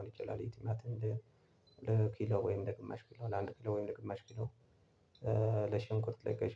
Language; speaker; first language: Amharic; non-native, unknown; Tigrinya